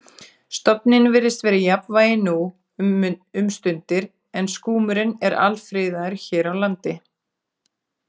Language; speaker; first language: Icelandic; native; Icelandic